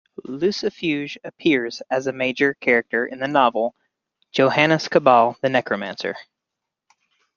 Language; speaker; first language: English; native; English